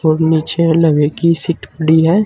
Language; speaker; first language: Hindi; native; Hindi